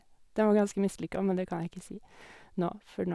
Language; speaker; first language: Norwegian; native; Norwegian